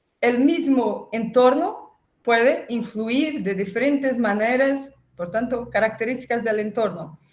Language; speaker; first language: Spanish; non-native, related language; Portuguese